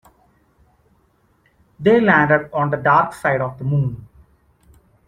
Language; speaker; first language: English; non-native, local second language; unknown